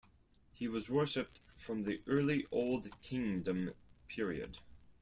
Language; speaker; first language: English; non-native, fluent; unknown